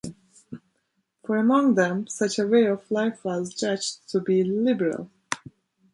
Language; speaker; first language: English; native; English